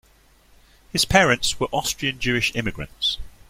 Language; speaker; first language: English; native; English